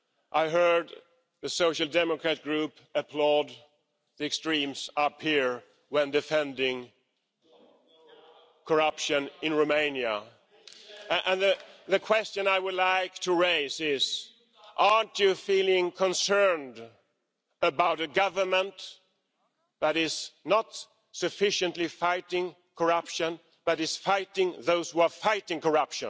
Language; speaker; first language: English; non-native, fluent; Swedish